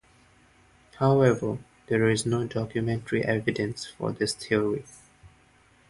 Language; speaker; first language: English; non-native, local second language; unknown